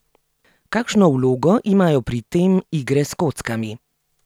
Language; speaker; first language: Slovenian; native; Slovenian